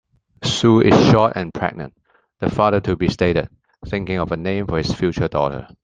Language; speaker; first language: English; non-native, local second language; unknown